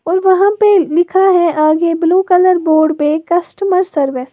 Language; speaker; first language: Hindi; native; Hindi